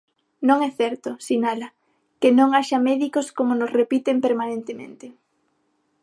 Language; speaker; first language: Galician; non-native, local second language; Spanish